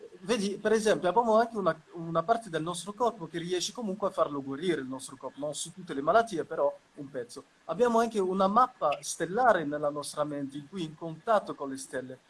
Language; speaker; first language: Italian; non-native, fluent; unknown